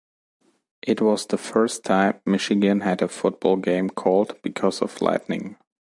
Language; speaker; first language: English; non-native, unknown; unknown